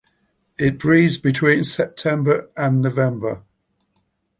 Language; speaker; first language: English; native; English